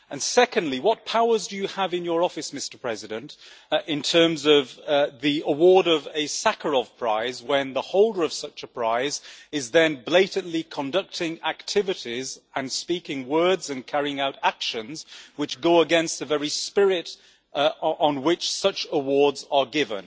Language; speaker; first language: English; native; English